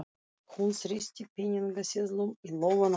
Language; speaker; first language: Icelandic; non-native, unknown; Russian